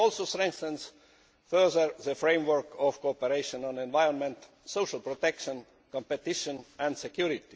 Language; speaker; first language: English; non-native, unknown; Estonian